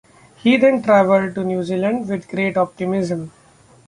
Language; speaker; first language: English; non-native, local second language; Marathi